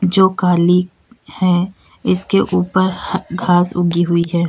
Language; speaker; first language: Hindi; native; Hindi